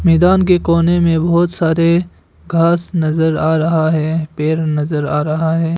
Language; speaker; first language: Hindi; non-native, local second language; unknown